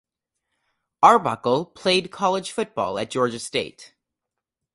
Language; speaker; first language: English; native; English